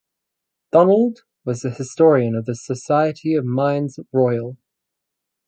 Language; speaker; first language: English; native; English